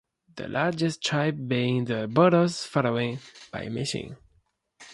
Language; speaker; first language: English; non-native, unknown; French